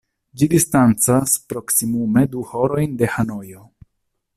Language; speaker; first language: Esperanto; non-native, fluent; Italian